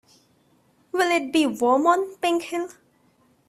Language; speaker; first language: English; non-native, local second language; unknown